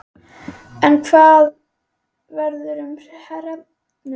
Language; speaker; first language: Icelandic; native; Icelandic